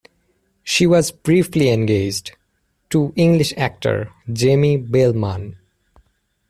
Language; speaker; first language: English; native; English